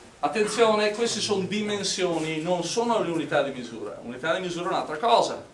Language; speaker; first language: Italian; non-native, fluent; English